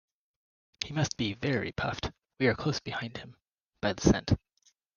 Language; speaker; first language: English; native; English